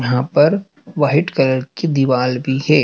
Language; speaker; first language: Hindi; native; Hindi